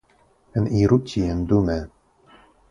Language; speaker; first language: Esperanto; non-native, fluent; Russian